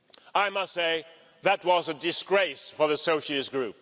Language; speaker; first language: English; non-native, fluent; Swedish